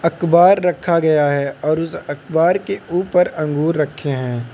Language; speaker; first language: Hindi; native; Hindi